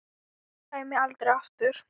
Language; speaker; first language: Icelandic; non-native, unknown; Thai